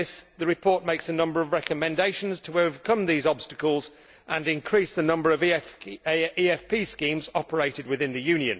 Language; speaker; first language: English; native; English